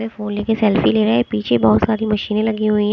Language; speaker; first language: Hindi; native; Hindi